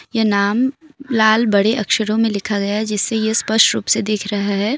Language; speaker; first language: Hindi; non-native, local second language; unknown